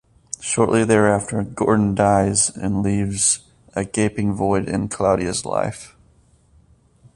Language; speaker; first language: English; native; English